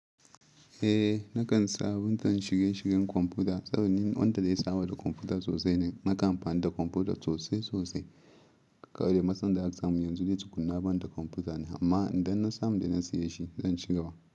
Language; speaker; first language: Hausa; non-native, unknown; Yoruba